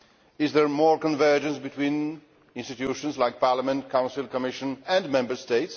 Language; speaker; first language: English; non-native, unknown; Polish